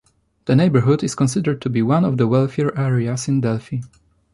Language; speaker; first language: English; non-native, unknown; Polish